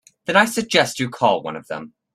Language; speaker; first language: English; native; English